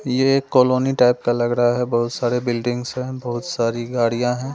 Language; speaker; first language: Hindi; native; Hindi